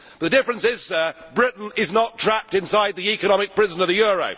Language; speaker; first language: English; native; English